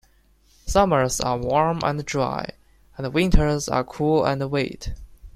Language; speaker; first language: English; non-native, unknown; Chinese